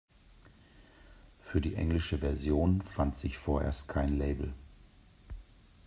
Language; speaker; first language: German; native; German